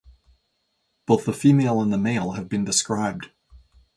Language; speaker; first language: English; native; English